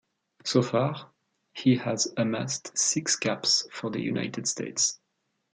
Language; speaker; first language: English; non-native, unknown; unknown